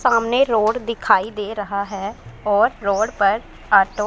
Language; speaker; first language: Hindi; non-native, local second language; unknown